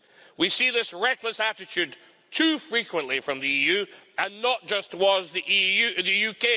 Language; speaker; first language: English; native; English